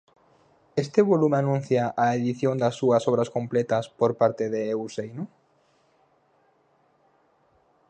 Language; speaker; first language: Galician; native; Galician